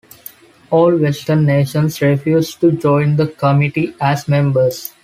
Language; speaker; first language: English; non-native, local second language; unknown